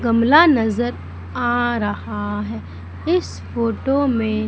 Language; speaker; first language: Hindi; native; Hindi